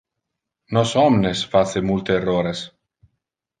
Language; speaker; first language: Interlingua; non-native, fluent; Italian